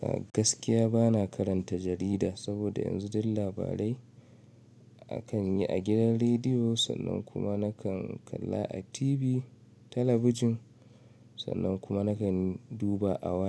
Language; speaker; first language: Hausa; native; Hausa